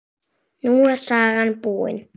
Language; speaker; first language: Icelandic; native; Icelandic